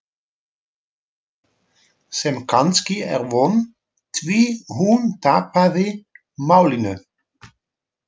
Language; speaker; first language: Icelandic; non-native, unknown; Dutch